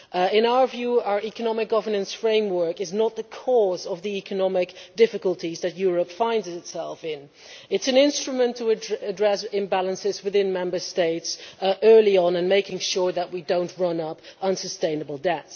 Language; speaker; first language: English; non-native, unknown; Dutch